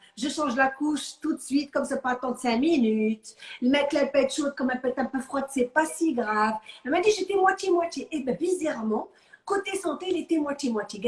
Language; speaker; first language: French; non-native, local second language; Arabic